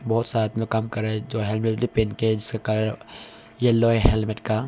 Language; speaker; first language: Hindi; early bilingual, other home language; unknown